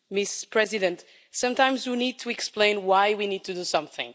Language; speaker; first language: English; non-native, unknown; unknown